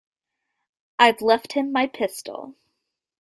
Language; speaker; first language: English; native; English